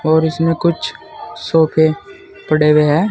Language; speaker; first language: Hindi; native; Hindi